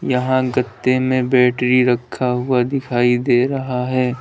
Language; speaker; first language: Hindi; native; Hindi